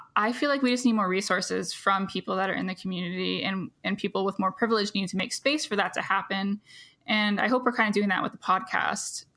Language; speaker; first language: English; native; English